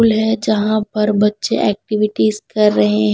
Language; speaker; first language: Hindi; non-native, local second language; Punjabi